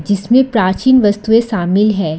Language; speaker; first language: Hindi; non-native, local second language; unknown